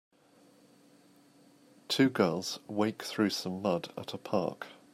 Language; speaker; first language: English; native; English